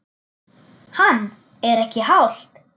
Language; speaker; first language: Icelandic; non-native, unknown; German